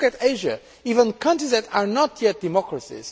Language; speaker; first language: English; non-native, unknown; Portuguese